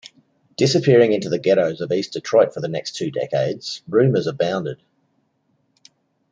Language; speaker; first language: English; native; English